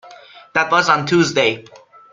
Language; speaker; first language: English; non-native, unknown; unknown